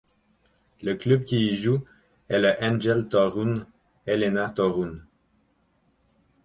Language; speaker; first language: French; native; French